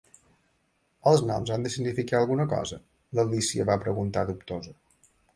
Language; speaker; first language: Catalan; native; Catalan